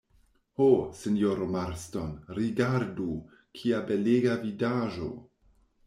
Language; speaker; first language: Esperanto; non-native, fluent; German